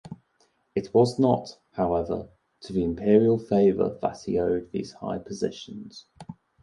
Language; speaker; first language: English; native; English